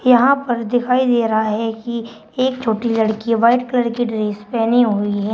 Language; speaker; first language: Hindi; native; Hindi